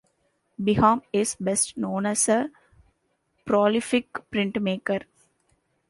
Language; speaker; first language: English; non-native, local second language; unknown